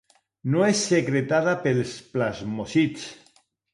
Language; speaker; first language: Catalan; non-native, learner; Spanish